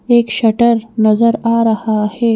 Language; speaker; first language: Hindi; native; Hindi